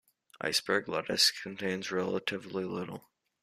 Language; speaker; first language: English; native; English